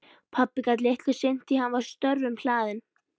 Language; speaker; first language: Icelandic; native; Icelandic